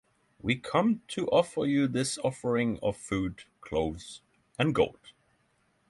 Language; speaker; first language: English; non-native, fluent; Norwegian